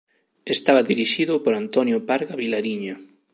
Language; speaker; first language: Galician; native; Galician